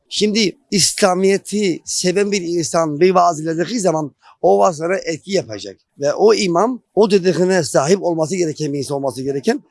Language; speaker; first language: Turkish; non-native, local second language; Kurdish